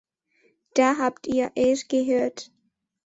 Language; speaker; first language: German; non-native, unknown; Spanish